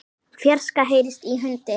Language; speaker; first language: Icelandic; native; Icelandic